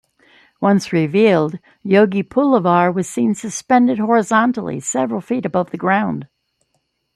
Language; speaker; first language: English; native; English